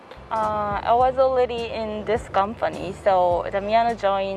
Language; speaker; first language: English; non-native, fluent; Japanese